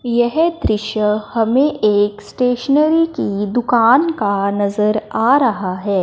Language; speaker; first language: Hindi; non-native, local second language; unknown